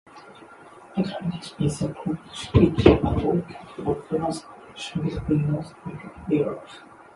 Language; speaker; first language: English; non-native, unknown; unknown